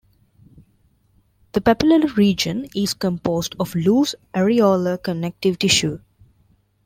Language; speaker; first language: English; non-native, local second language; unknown